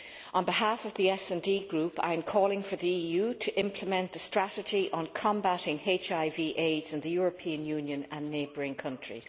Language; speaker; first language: English; native; English